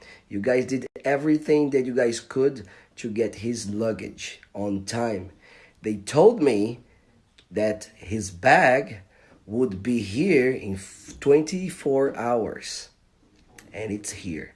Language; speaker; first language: English; non-native, fluent; Portuguese